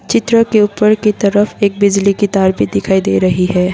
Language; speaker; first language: Hindi; non-native, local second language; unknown